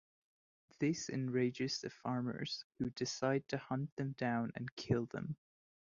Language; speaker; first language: English; non-native, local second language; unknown